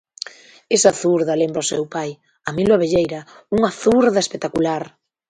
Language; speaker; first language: Galician; native; Galician